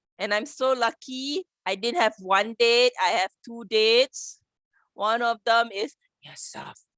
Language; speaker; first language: English; non-native, local second language; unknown